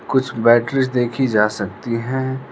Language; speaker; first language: Hindi; non-native, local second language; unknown